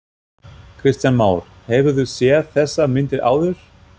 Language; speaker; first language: Icelandic; non-native, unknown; German